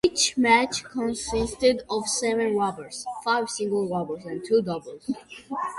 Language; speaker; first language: English; non-native, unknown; Georgian